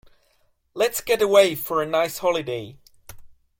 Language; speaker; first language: English; non-native, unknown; German